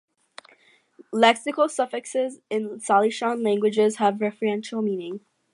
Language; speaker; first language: English; native; English